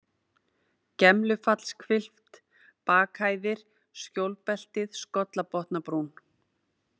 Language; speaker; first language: Icelandic; native; Icelandic